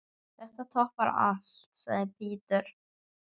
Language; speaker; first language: Icelandic; native; Icelandic